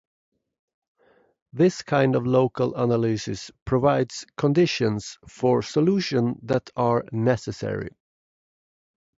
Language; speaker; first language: English; non-native, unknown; Swedish